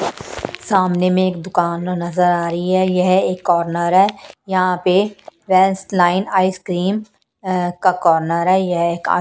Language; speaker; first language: Hindi; non-native, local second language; Punjabi